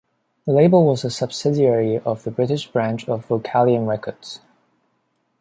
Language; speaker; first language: English; non-native, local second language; Cantonese